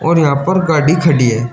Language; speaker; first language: Hindi; native; Hindi